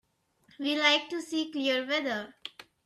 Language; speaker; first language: English; non-native, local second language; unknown